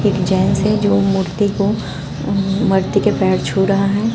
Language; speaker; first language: Hindi; native; Hindi